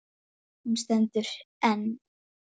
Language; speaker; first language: Icelandic; native; Icelandic